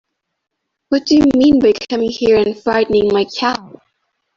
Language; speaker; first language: English; non-native, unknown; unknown